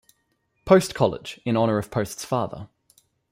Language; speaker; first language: English; native; English